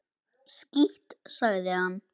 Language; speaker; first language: Icelandic; native; Icelandic